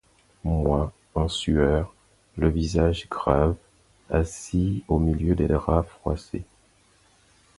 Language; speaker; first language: French; non-native, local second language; Haitian Creole